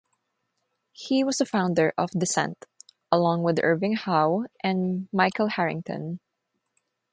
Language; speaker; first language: English; non-native, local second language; Filipino